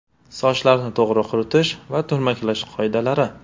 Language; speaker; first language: Uzbek; native; Uzbek